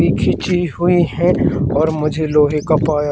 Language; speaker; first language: Hindi; native; Hindi